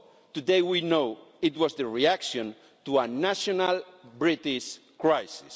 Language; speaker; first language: English; non-native, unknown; Spanish